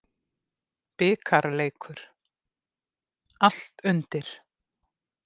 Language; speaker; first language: Icelandic; native; Icelandic